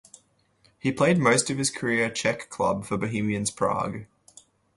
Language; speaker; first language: English; native; English